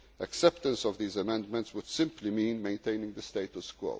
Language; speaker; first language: English; non-native, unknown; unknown